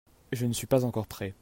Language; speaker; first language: French; native; French